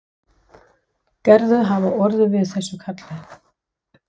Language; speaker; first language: Icelandic; non-native, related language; Danish